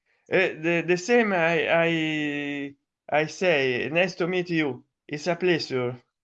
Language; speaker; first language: English; non-native, learner; Italian